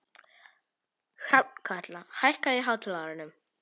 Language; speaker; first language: Icelandic; non-native, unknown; Polish